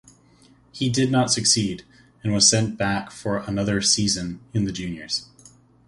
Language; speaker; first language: English; native; English